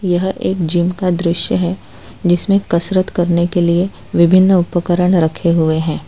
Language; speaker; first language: Hindi; non-native, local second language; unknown